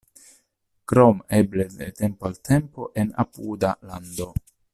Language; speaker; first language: Esperanto; non-native, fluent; Italian